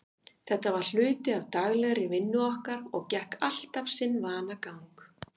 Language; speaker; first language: Icelandic; native; Icelandic